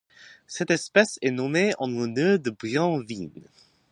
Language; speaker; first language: French; non-native, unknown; English